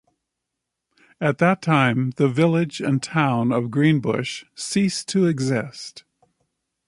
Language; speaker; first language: English; native; English